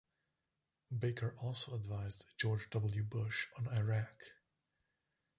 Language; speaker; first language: English; non-native, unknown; Slovenian